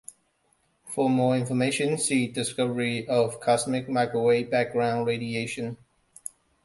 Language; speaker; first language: English; non-native, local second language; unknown